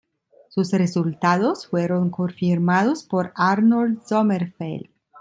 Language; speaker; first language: Spanish; non-native, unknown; Italian